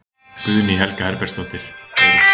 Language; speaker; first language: Icelandic; native; Icelandic